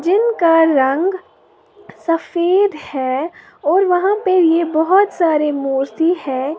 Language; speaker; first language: Hindi; native; Hindi